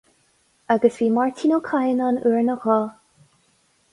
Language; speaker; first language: Irish; non-native, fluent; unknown